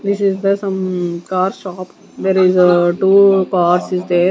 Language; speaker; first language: English; non-native, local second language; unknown